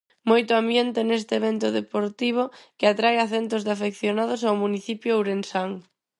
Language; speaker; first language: Galician; non-native, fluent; Spanish